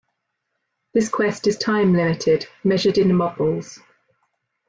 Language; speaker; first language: English; native; English